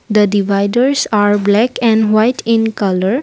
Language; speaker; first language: English; non-native, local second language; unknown